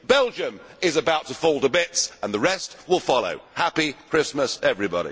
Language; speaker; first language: English; native; English